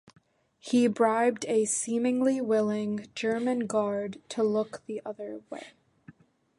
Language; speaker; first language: English; native; English